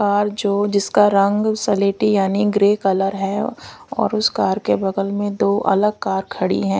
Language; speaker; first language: Hindi; non-native, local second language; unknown